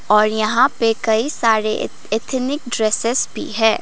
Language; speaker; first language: Hindi; non-native, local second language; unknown